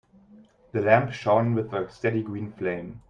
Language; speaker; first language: English; non-native, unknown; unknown